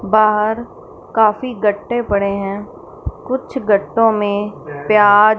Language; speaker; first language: Hindi; non-native, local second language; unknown